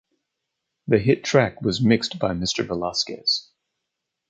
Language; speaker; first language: English; native; English